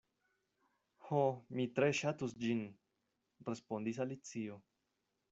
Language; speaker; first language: Esperanto; non-native, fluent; Spanish